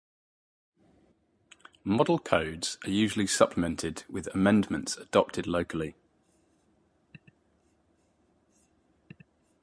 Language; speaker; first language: English; native; English